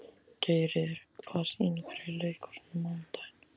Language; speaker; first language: Icelandic; native; Icelandic